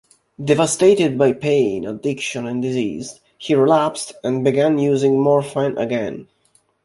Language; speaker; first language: English; non-native, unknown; Italian